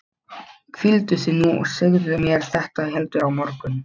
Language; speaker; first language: Icelandic; non-native, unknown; Polish